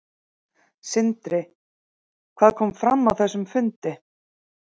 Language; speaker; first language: Icelandic; native; Icelandic